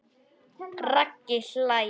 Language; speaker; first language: Icelandic; non-native, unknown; Polish